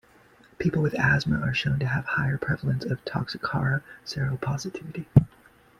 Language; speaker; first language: English; native; English